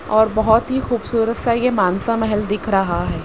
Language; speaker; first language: Hindi; native; Hindi